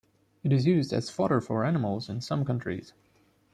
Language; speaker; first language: English; non-native, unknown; German